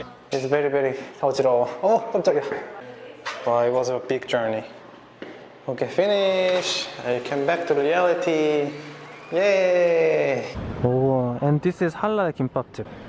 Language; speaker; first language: English; non-native, learner; Korean